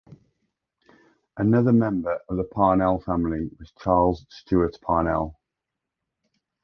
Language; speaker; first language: English; native; English